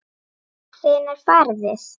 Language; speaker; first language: Icelandic; native; Icelandic